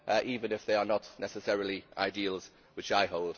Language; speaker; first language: English; native; English